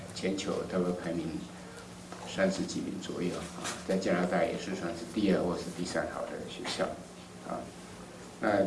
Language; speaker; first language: Chinese; native; Chinese